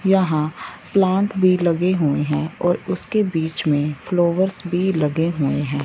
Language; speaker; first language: Hindi; non-native, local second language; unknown